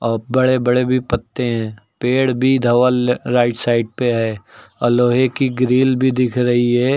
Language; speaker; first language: Hindi; native; Hindi